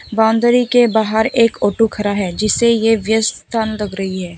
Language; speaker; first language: Hindi; non-native, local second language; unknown